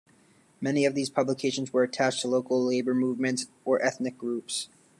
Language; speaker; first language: English; native; English